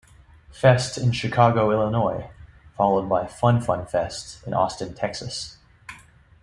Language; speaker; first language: English; native; English